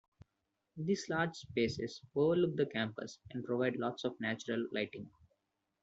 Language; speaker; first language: English; non-native, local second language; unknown